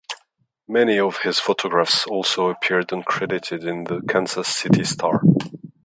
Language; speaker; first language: English; non-native, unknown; French